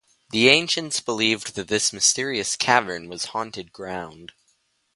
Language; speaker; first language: English; native; English